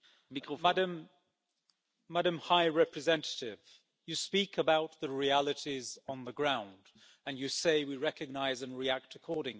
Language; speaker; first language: English; native; English